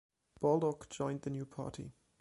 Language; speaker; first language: English; non-native, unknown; German